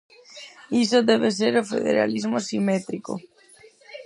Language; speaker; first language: Galician; non-native, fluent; Spanish